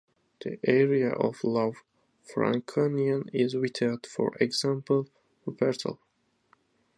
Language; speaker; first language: English; native; English